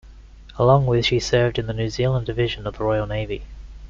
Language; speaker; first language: English; native; English